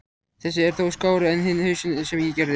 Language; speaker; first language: Icelandic; native; Icelandic